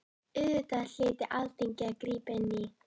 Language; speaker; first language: Icelandic; native; Icelandic